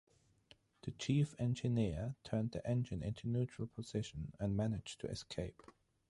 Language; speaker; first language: English; non-native, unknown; German